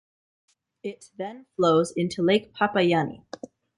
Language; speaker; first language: English; native; English